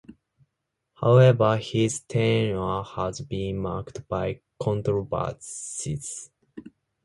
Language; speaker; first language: English; non-native, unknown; Japanese